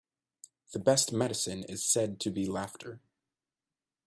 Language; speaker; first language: English; native; English